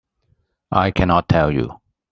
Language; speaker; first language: English; non-native, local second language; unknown